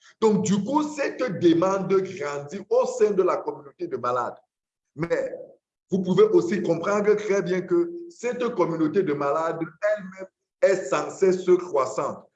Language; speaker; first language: French; non-native, local second language; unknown